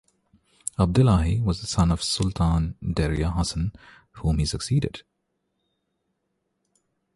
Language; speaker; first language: English; non-native, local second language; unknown